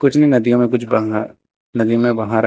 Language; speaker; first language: Hindi; native; Hindi